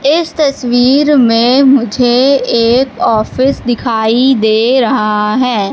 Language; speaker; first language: Hindi; native; Hindi